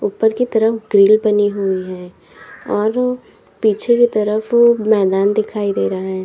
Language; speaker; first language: Hindi; native; Hindi